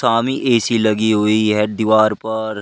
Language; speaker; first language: Hindi; native; Hindi